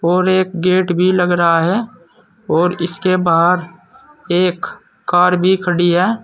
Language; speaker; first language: Hindi; native; Hindi